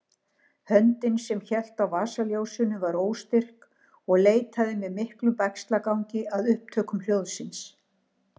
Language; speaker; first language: Icelandic; native; Icelandic